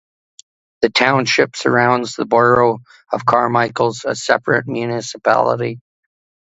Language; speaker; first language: English; native; English